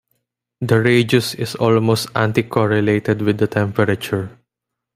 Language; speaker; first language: English; non-native, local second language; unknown